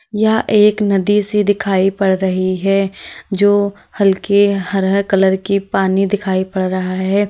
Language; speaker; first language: Hindi; native; Hindi